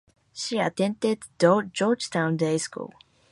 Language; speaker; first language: English; non-native, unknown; Japanese